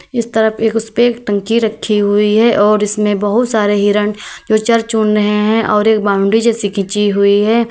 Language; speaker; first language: Hindi; native; Hindi